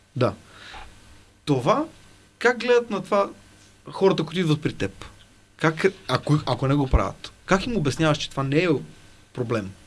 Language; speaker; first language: Bulgarian; native; Bulgarian